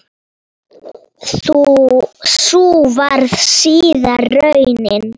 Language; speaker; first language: Icelandic; non-native, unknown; Polish